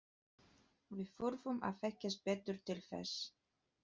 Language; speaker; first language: Icelandic; non-native, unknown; Polish